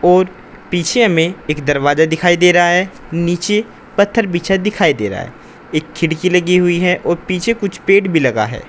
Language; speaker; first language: Hindi; native; Hindi